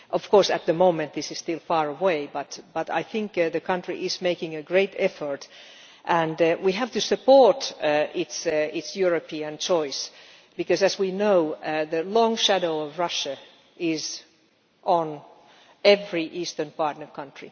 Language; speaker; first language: English; non-native, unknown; Finnish